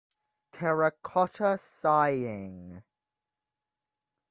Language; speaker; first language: English; native; English